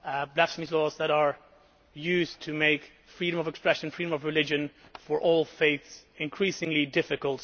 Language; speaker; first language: English; non-native, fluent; Dutch